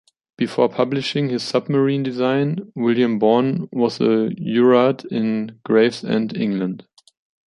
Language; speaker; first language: English; non-native, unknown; German